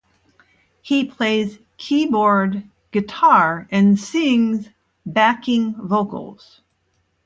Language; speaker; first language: English; native; English